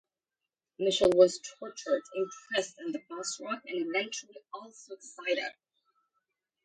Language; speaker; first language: English; native; English